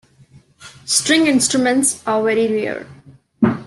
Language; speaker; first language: English; non-native, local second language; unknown